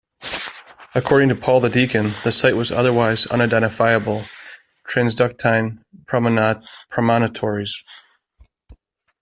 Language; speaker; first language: English; native; English